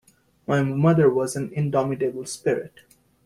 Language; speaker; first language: English; native; English